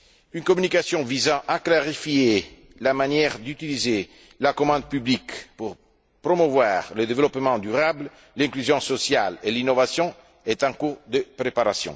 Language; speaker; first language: French; non-native, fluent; Italian